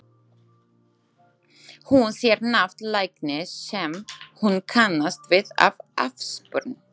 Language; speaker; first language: Icelandic; non-native, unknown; Slovak